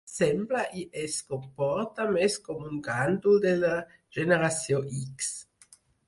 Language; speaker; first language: Catalan; non-native, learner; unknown